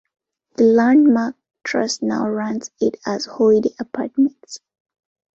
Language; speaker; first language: English; non-native, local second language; Ganda